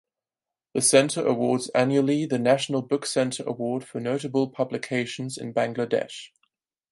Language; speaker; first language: English; non-native, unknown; German